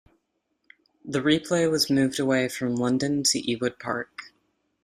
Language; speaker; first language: English; native; English